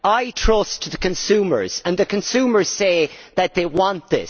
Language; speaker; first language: English; native; English